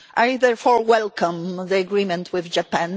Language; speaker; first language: English; non-native, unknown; Polish